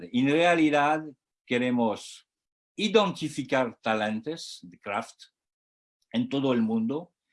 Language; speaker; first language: Spanish; non-native, learner; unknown